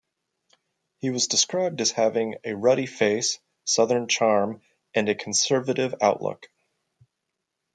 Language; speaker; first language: English; native; English